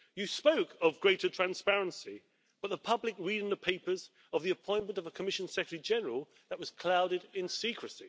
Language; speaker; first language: English; native; English